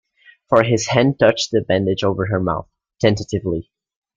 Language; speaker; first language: English; native; English